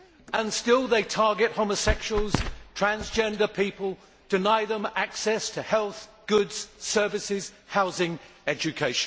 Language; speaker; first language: English; native; English